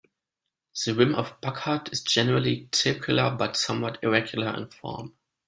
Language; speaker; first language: English; non-native, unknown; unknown